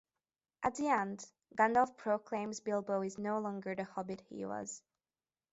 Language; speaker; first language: English; non-native, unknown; Hungarian